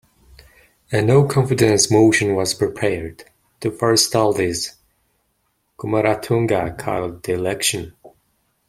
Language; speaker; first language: English; non-native, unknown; Mongolian